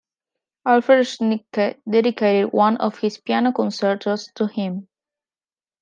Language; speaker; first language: English; non-native, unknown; Spanish